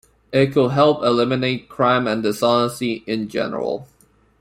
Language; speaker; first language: English; non-native, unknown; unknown